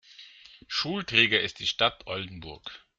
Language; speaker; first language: German; non-native, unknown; Greek